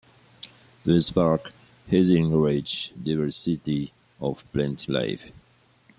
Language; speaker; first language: English; non-native, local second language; French